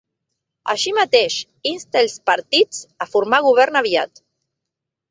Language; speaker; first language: Catalan; non-native, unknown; Spanish